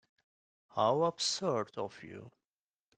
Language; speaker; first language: English; non-native, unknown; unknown